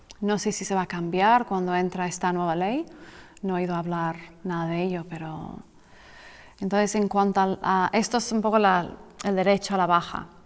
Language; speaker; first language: Spanish; non-native, fluent; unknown